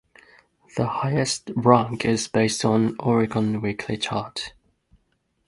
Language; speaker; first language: English; non-native, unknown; Japanese